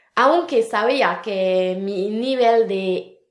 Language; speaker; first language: Spanish; non-native, fluent; French